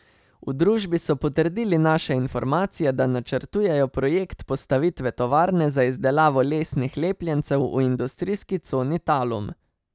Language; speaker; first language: Slovenian; native; Slovenian